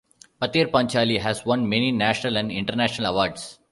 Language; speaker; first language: English; non-native, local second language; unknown